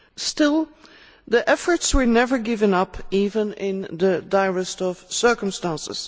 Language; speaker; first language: English; non-native, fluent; Dutch